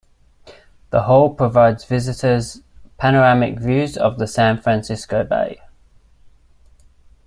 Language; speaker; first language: English; native; English